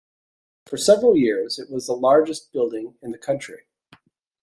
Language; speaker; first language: English; native; English